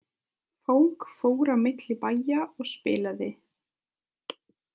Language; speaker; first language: Icelandic; non-native, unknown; Italian